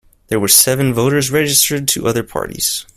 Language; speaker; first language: English; native; English